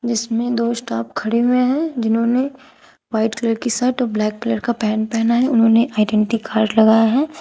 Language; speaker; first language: Hindi; native; Hindi